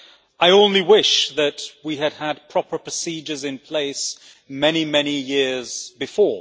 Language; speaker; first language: English; native; English